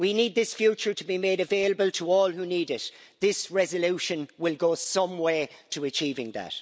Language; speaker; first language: English; native; English